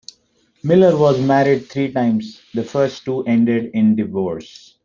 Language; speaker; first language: English; non-native, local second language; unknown